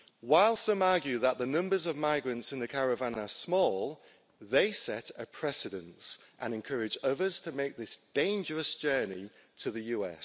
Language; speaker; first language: English; native; English